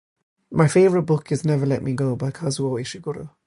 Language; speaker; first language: English; native; English